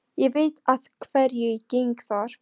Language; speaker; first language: Icelandic; non-native, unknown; Polish